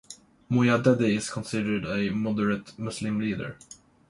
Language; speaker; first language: English; non-native, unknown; Swedish